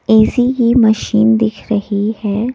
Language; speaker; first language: Hindi; native; Hindi